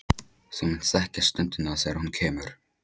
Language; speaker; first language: Icelandic; non-native, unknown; Polish